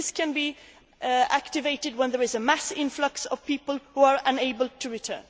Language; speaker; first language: English; non-native, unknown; Swedish